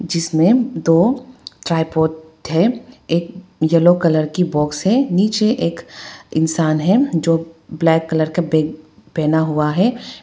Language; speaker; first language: Hindi; non-native, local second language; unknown